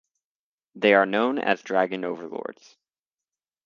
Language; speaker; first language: English; native; English